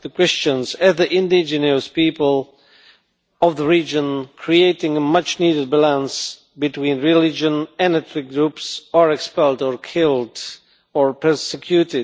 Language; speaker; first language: English; non-native, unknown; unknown